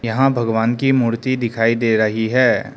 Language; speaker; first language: Hindi; non-native, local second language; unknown